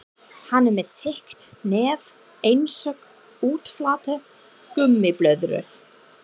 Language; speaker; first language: Icelandic; non-native, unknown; English